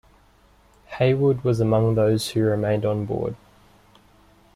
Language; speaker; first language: English; native; English